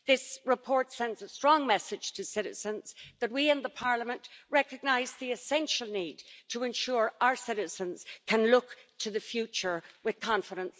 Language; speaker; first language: English; native; English